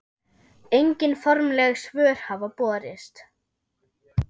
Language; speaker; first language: Icelandic; non-native, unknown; German